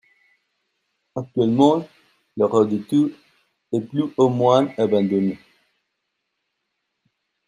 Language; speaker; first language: French; non-native, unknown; Spanish